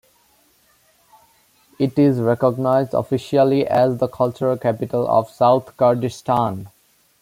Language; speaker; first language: English; non-native, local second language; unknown